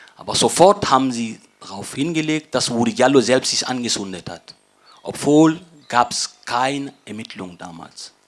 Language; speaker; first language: German; non-native, fluent; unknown